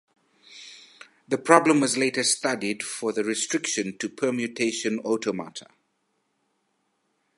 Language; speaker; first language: English; native; English